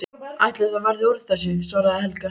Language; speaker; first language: Icelandic; native; Icelandic